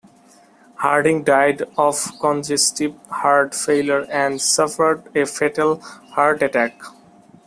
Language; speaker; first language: English; non-native, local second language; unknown